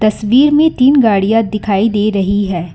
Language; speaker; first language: Hindi; non-native, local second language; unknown